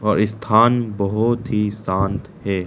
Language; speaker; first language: Hindi; non-native, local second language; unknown